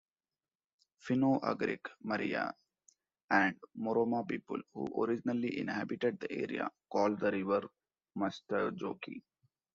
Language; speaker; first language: English; non-native, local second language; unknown